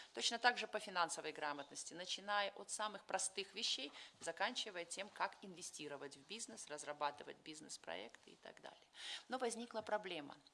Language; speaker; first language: Russian; native; Russian